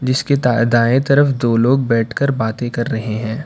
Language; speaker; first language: Hindi; non-native, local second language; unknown